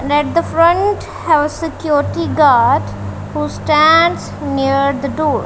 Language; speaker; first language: English; non-native, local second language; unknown